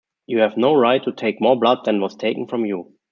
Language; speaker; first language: English; non-native, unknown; German